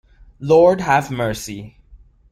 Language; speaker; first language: English; non-native, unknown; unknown